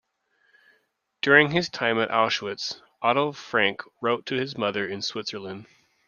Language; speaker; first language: English; native; English